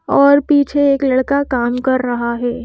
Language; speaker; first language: Hindi; native; Hindi